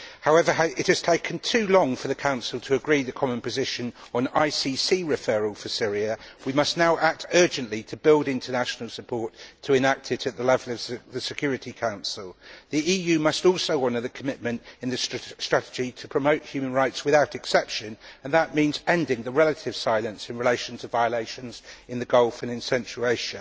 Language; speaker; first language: English; native; English